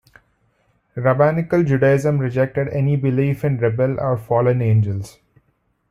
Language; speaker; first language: English; non-native, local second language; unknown